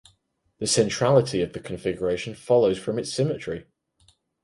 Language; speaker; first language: English; native; English